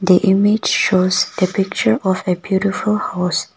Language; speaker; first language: English; non-native, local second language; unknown